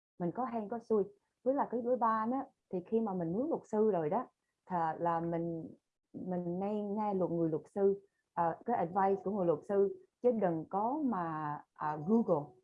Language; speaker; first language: Vietnamese; early bilingual, other home language; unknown